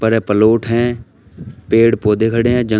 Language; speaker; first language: Hindi; native; Hindi